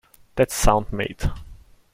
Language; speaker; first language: English; non-native, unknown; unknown